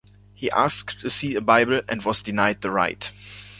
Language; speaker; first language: English; non-native, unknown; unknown